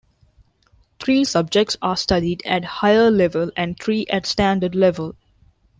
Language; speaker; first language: English; non-native, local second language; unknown